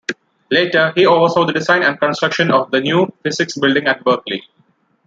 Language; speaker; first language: English; non-native, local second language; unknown